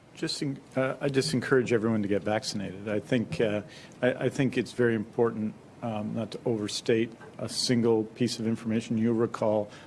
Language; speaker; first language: English; native; English